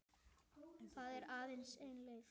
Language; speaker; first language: Icelandic; native; Icelandic